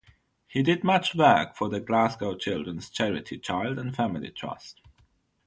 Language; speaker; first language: English; non-native, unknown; German